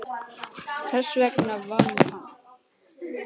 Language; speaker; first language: Icelandic; native; Icelandic